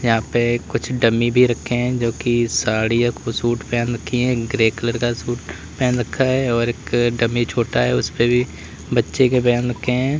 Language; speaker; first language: Hindi; native; Hindi